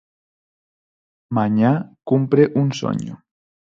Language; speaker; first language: Galician; non-native, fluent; Spanish